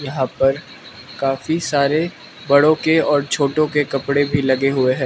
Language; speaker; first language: Hindi; non-native, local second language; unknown